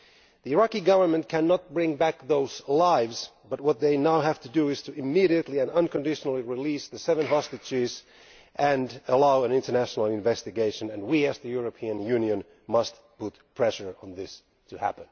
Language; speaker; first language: English; non-native, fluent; Finnish